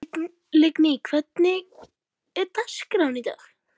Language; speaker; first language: Icelandic; native; Icelandic